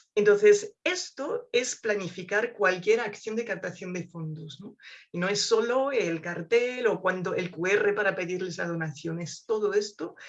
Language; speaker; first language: Spanish; non-native, fluent; French